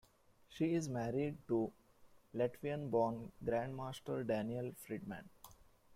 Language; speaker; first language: English; non-native, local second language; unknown